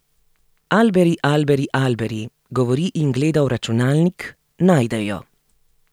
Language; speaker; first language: Slovenian; native; Slovenian